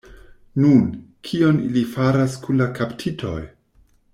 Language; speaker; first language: Esperanto; non-native, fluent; German